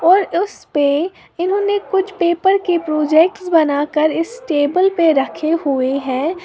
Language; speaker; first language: Hindi; native; Hindi